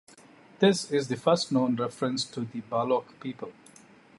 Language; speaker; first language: English; non-native, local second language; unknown